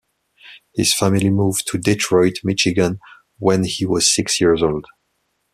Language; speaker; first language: English; non-native, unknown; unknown